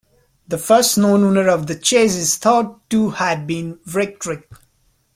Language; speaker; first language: English; non-native, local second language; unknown